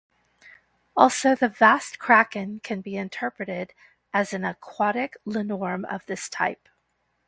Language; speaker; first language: English; native; English